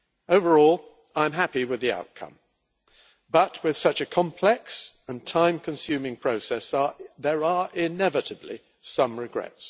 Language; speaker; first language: English; native; English